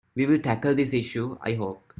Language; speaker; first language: English; non-native, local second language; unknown